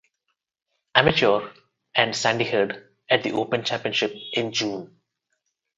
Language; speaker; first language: English; non-native, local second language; Telugu